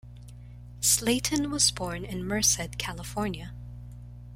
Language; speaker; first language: English; non-native, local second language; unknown